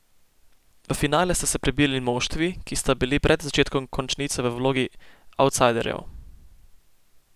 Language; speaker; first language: Slovenian; native; Slovenian